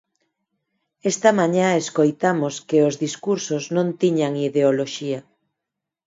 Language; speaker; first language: Galician; non-native, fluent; Spanish